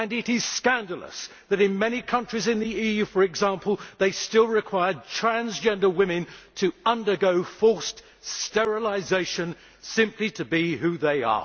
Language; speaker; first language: English; native; English